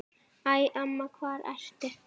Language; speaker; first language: Icelandic; native; Icelandic